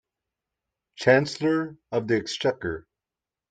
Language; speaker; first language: English; native; English